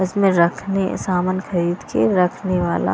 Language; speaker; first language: Hindi; non-native, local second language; Punjabi